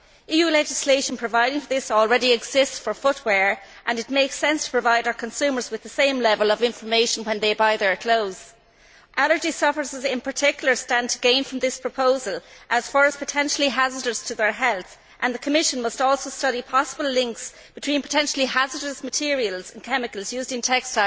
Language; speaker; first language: English; native; English